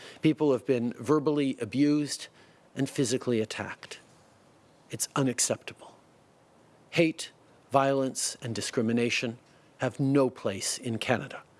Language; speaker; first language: English; native; English